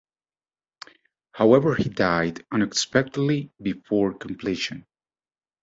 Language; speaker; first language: English; native; English